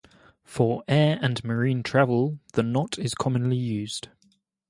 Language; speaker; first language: English; native; English